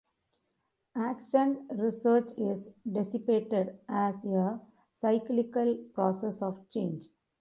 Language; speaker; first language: English; non-native, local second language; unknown